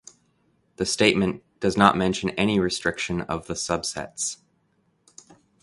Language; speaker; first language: English; native; English